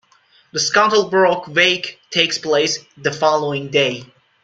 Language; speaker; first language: English; non-native, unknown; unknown